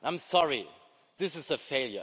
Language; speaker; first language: English; non-native, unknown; German